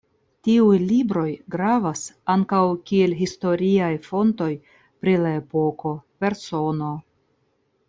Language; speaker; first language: Esperanto; non-native, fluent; Russian